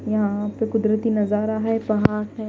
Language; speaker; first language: Hindi; non-native, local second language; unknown